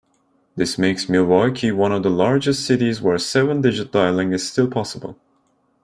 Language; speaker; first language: English; non-native, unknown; Turkish